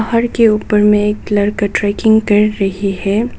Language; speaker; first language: Hindi; non-native, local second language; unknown